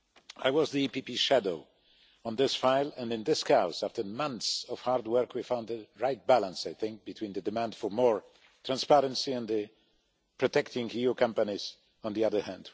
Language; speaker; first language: English; non-native, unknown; Polish